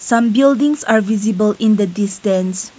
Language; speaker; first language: English; non-native, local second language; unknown